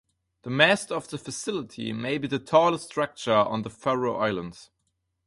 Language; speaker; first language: English; non-native, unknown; German